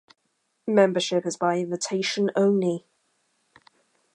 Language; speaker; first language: English; native; English